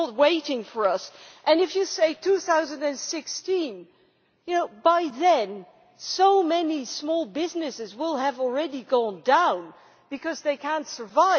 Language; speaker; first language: English; non-native, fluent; Dutch